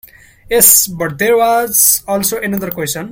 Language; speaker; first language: English; non-native, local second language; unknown